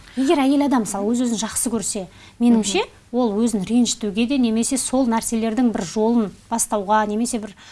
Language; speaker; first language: Kazakh; native; Kazakh